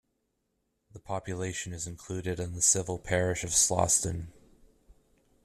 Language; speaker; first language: English; native; English